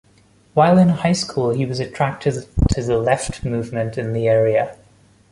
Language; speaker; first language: English; non-native, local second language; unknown